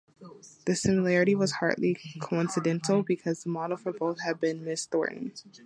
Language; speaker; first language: English; native; English